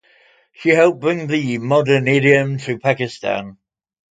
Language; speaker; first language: English; native; English